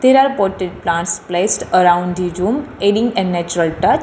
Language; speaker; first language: English; non-native, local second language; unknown